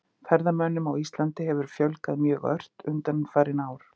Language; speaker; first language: Icelandic; native; Icelandic